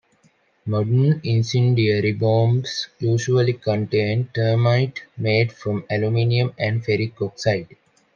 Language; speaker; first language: English; non-native, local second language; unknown